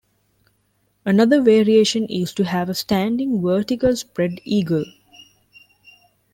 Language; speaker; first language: English; non-native, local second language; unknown